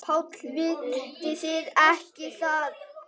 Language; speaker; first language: Icelandic; native; Icelandic